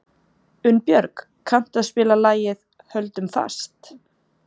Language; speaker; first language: Icelandic; native; Icelandic